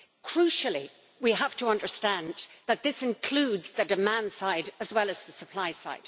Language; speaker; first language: English; native; English